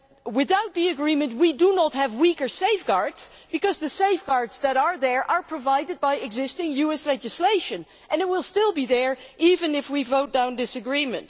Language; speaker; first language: English; non-native, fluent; Dutch